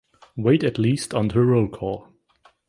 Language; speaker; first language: English; non-native, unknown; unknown